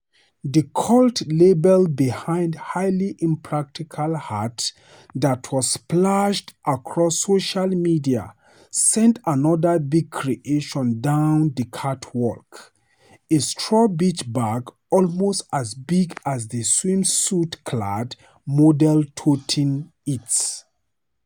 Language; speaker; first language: English; non-native, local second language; Hausa